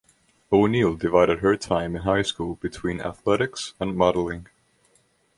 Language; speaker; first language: English; non-native, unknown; Estonian